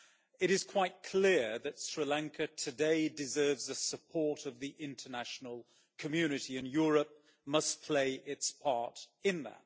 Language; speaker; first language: English; native; English